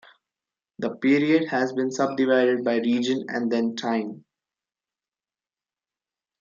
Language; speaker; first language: English; non-native, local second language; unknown